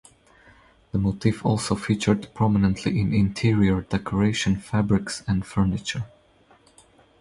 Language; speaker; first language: English; non-native, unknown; Croatian